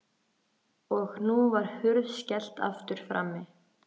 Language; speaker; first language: Icelandic; native; Icelandic